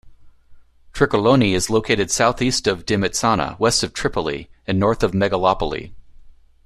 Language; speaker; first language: English; native; English